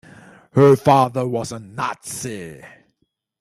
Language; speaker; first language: English; non-native, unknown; Dutch